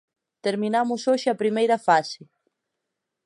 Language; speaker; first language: Galician; native; Galician